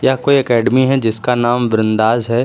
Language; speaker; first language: Hindi; native; Hindi